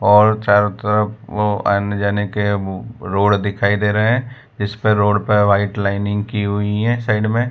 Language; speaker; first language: Hindi; non-native, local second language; Gujarati